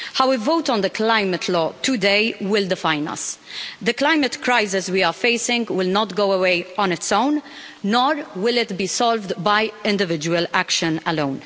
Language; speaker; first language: English; non-native, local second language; Maltese